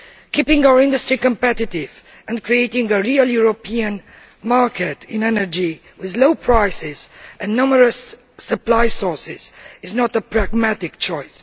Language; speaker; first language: English; non-native, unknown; Romanian